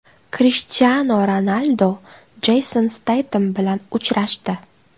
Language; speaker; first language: Uzbek; native; Uzbek